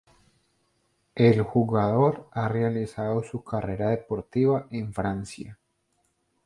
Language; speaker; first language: Spanish; native; Spanish